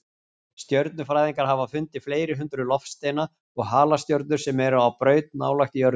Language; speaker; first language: Icelandic; native; Icelandic